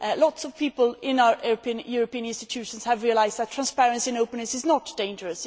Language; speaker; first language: English; non-native, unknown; Swedish